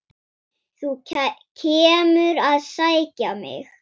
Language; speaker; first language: Icelandic; non-native, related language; Swedish